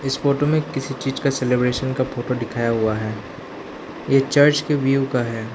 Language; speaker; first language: Hindi; non-native, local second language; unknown